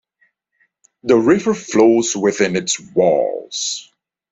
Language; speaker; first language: English; non-native, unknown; Dutch